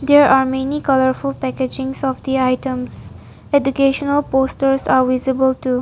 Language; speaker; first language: English; non-native, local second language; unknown